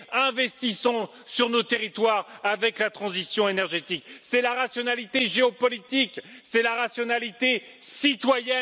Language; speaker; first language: French; native; French